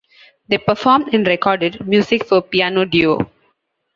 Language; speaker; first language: English; non-native, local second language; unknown